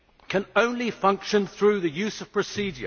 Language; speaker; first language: English; native; English